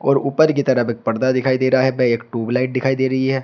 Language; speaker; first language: Hindi; native; Hindi